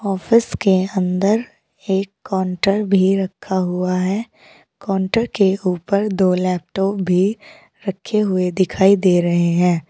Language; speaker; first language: Hindi; native; Hindi